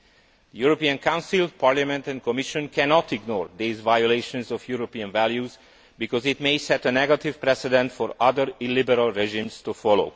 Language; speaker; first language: English; non-native, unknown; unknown